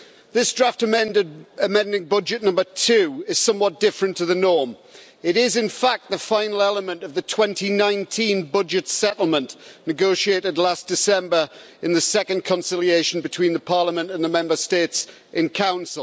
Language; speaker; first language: English; native; English